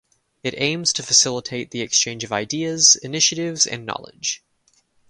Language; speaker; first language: English; native; English